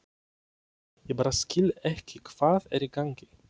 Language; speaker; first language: Icelandic; non-native, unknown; Polish